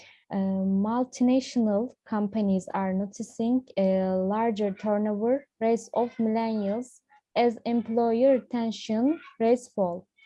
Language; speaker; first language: English; non-native, learner; Turkish